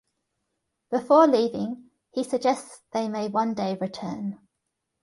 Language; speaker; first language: English; native; English